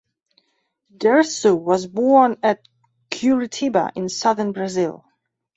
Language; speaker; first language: English; non-native, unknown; Belarusian